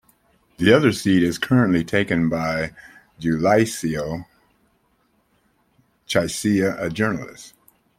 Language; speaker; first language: English; native; English